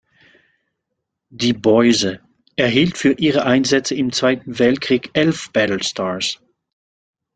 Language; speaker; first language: German; non-native, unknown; French